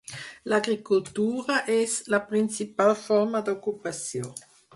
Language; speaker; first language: Catalan; non-native, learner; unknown